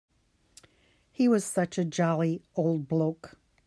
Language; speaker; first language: English; native; English